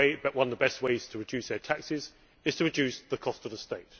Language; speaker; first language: English; native; English